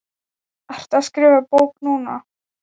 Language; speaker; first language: Icelandic; non-native, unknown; Thai